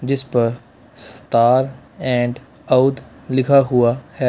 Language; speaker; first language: Hindi; non-native, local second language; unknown